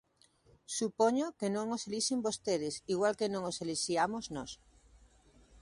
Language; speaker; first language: Galician; native; Galician